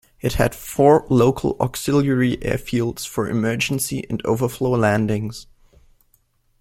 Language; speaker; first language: English; non-native, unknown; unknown